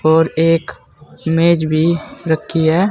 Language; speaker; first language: Hindi; native; Hindi